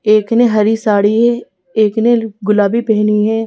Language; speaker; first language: Hindi; native; Hindi